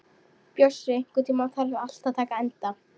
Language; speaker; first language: Icelandic; native; Icelandic